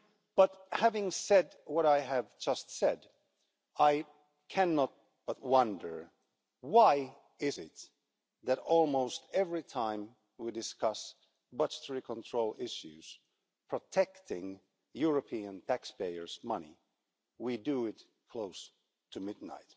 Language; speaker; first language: English; non-native, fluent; Finnish